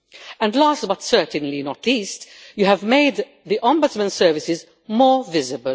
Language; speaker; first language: English; non-native, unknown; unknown